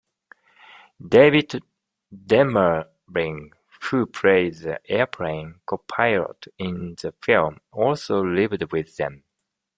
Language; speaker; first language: English; non-native, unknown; Japanese